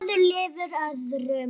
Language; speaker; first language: Icelandic; native; Icelandic